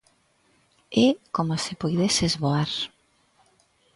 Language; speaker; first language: Galician; native; Galician